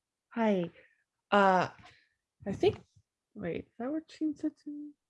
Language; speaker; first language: English; native; English